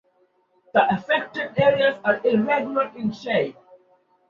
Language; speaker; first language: English; non-native, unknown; Bangla